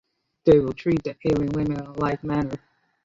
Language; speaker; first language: English; non-native, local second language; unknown